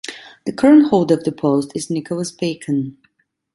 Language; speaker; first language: English; non-native, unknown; Italian